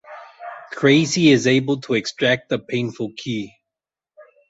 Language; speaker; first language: English; non-native, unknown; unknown